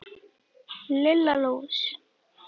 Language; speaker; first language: Icelandic; native; Icelandic